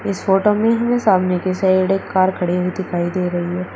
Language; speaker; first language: Hindi; native; Hindi